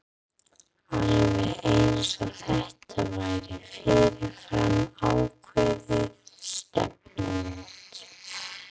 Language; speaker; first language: Icelandic; non-native, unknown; English